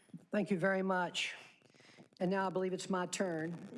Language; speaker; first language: English; native; English